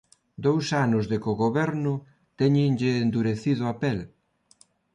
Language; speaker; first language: Galician; non-native, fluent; Spanish